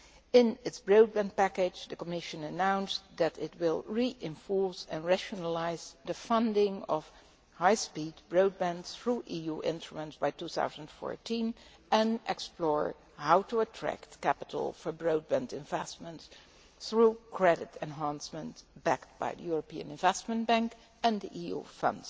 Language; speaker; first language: English; non-native, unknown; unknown